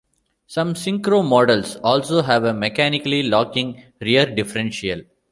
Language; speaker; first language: English; non-native, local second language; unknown